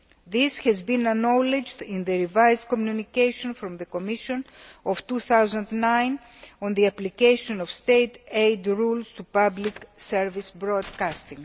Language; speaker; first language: English; non-native, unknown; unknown